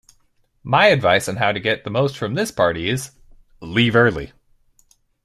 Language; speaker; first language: English; native; English